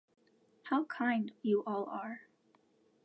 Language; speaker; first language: English; native; English